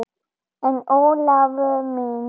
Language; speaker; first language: Icelandic; non-native, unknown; German